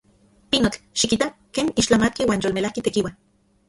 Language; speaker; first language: Central Puebla Nahuatl; non-native, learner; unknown